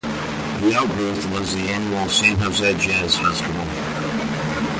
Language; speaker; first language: English; native; English